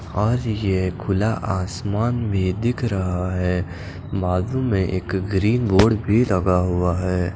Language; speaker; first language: Hindi; non-native, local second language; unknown